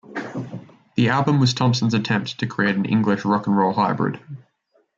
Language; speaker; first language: English; native; English